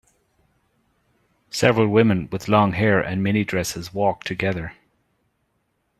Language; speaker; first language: English; native; English